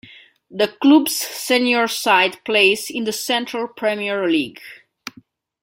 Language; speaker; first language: English; non-native, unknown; Catalan